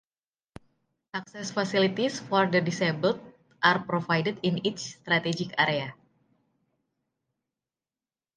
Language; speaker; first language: English; non-native, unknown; Indonesian